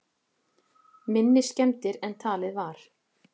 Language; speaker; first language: Icelandic; native; Icelandic